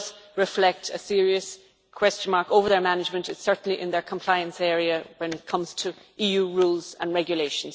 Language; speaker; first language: English; native; English